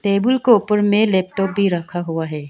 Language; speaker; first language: Hindi; non-native, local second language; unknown